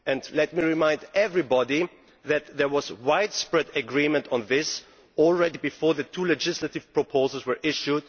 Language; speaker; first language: English; non-native, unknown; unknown